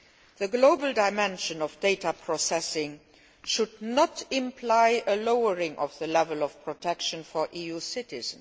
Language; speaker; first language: English; non-native, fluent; Luxembourgish